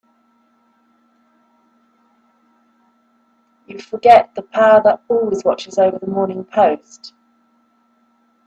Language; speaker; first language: English; native; English